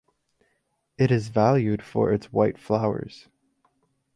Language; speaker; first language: English; native; English